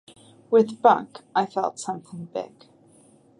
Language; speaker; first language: English; native; English